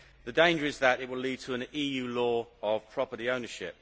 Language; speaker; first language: English; native; English